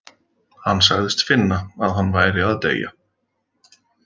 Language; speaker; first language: Icelandic; native; Icelandic